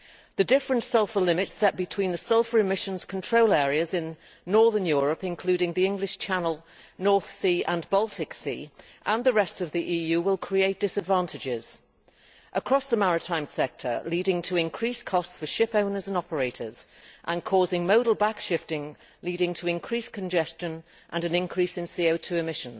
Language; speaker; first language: English; native; English